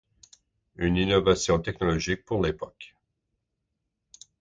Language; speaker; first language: French; native; French